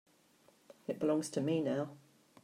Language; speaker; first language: English; native; English